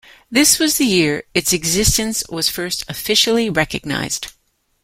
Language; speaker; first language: English; native; English